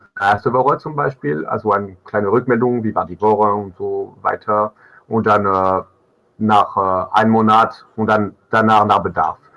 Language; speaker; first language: German; non-native, fluent; French